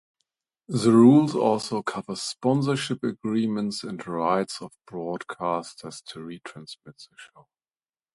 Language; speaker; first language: English; non-native, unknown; German